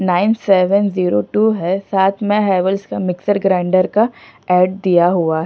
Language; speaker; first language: Hindi; non-native, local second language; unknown